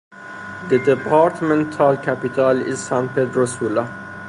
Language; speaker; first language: English; non-native, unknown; Persian